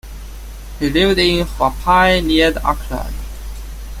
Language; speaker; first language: English; non-native, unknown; Chinese